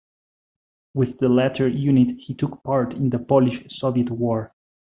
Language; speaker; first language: English; non-native, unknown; Spanish